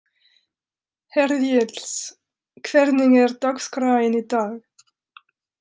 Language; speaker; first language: Icelandic; non-native, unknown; French